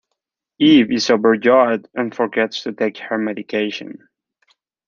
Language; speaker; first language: English; non-native, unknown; Spanish